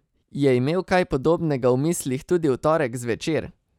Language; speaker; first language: Slovenian; native; Slovenian